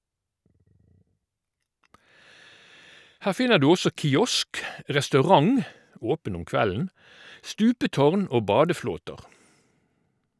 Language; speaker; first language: Norwegian; native; Norwegian